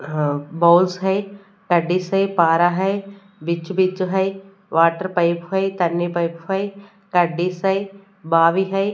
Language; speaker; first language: Hindi; non-native, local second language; Punjabi